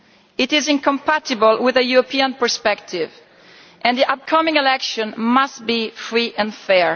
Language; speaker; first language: English; non-native, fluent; Italian